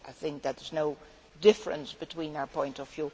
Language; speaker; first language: English; non-native, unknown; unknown